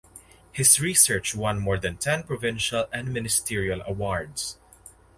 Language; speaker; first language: English; non-native, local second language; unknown